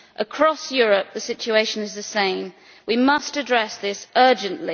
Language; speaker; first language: English; native; English